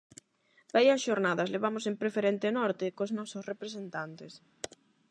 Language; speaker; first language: Galician; non-native, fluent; Spanish